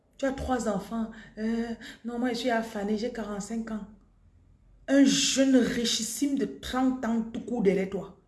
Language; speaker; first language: French; non-native, local second language; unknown